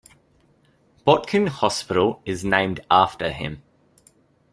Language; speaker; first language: English; native; English